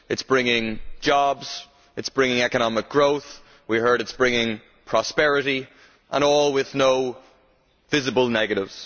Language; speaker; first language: English; native; English